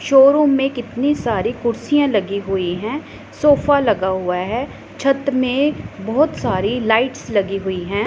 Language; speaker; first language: Hindi; non-native, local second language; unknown